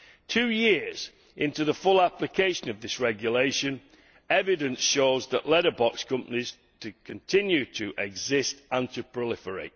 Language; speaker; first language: English; native; English